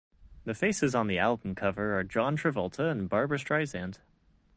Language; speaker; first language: English; native; English